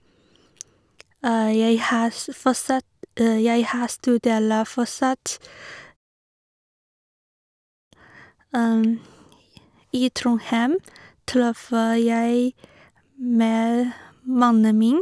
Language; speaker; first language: Norwegian; non-native, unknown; Chinese